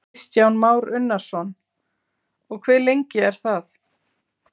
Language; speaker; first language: Icelandic; native; Icelandic